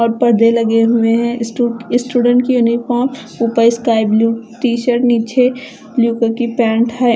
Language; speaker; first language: Hindi; non-native, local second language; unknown